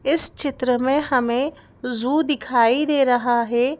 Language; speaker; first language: Hindi; native; Hindi